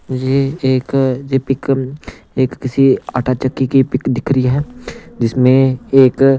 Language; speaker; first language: Hindi; non-native, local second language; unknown